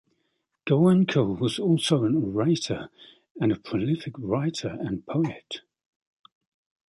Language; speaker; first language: English; native; English